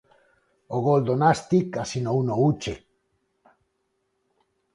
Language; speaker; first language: Galician; non-native, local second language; Spanish